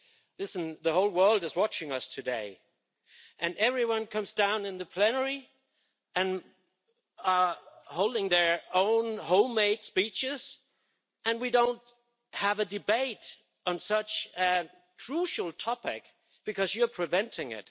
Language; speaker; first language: English; non-native, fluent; Danish